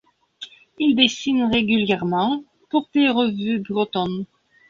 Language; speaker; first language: French; non-native, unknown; Belarusian